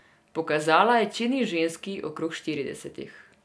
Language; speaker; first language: Slovenian; non-native, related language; Serbian